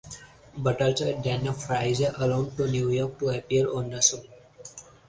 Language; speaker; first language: English; non-native, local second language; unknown